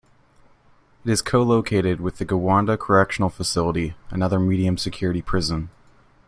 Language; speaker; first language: English; native; English